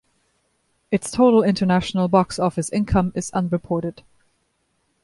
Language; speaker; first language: English; non-native, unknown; German